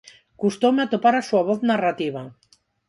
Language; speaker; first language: Galician; non-native, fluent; Spanish